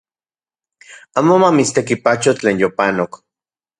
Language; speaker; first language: Central Puebla Nahuatl; non-native, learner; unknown